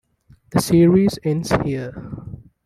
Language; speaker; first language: English; non-native, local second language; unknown